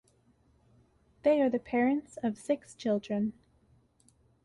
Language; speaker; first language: English; native; English